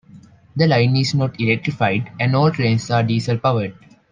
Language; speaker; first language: English; non-native, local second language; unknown